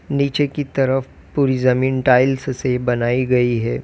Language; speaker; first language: Hindi; native; Hindi